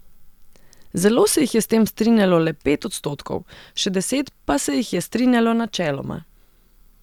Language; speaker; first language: Slovenian; non-native, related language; Serbian